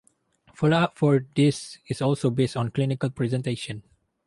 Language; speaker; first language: English; non-native, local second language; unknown